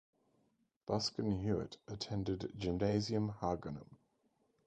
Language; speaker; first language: English; native; English